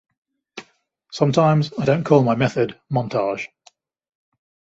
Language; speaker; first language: English; native; English